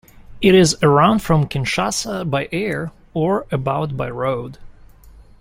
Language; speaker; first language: English; non-native, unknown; Russian